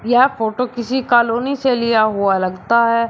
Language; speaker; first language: Hindi; native; Hindi